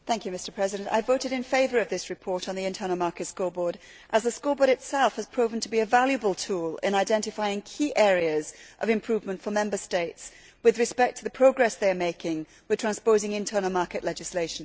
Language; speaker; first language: English; native; English